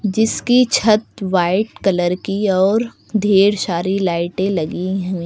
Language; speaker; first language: Hindi; native; Hindi